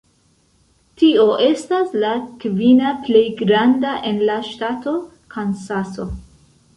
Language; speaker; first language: Esperanto; non-native, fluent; Central Kurdish